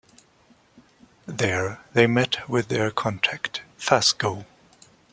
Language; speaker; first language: English; non-native, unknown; German